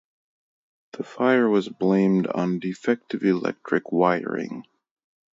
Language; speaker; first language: English; native; English